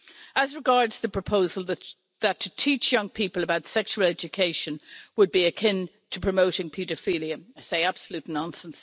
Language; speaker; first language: English; native; English